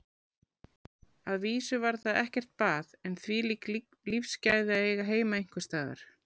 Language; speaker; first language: Icelandic; native; Icelandic